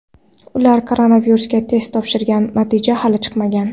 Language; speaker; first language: Uzbek; non-native, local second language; Kara-Kalpak